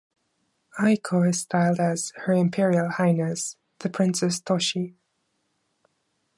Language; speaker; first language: English; non-native, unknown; German